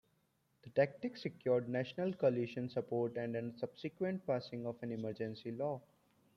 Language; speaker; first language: English; non-native, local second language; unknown